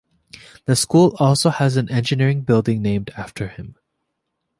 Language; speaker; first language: English; native; English